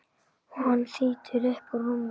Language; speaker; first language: Icelandic; native; Icelandic